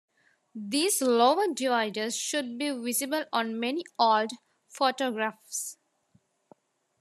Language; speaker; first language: English; non-native, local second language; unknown